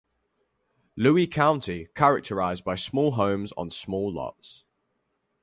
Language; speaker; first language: English; native; English